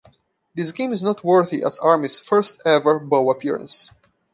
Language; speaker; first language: English; non-native, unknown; Portuguese